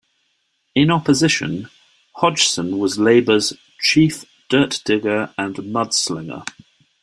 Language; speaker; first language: English; native; English